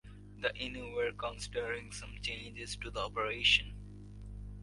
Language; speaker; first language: English; non-native, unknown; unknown